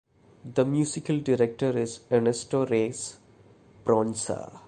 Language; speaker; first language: English; non-native, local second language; Malayalam